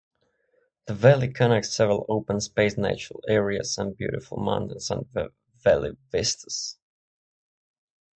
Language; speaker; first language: English; non-native, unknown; Czech